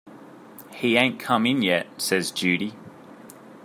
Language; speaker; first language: English; native; English